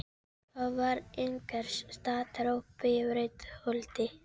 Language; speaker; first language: Icelandic; non-native, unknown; Filipino